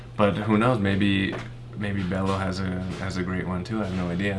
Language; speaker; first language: English; native; English